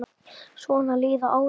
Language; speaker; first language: Icelandic; native; Icelandic